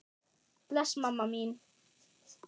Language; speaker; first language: Icelandic; non-native, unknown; German